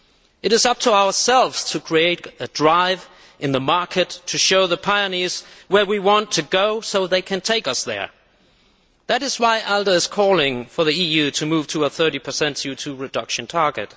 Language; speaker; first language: English; non-native, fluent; Danish